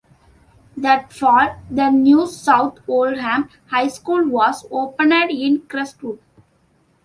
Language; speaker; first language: English; non-native, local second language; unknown